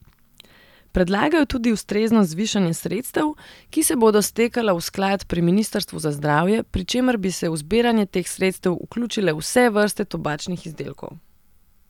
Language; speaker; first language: Slovenian; non-native, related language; Serbian